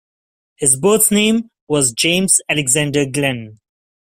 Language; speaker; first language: English; non-native, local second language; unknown